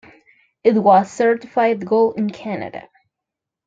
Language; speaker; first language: English; non-native, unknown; Spanish